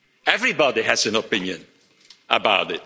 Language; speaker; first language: English; non-native, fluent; Dutch